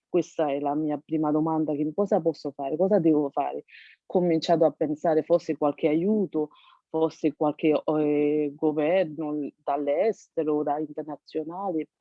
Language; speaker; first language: Italian; non-native, fluent; Burmese